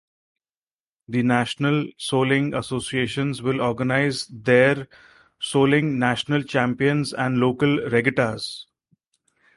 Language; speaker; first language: English; non-native, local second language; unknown